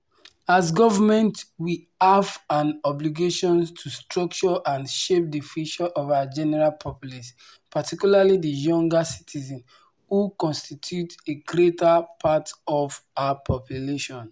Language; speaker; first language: English; non-native, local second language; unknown